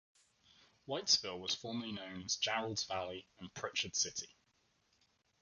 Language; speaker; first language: English; native; English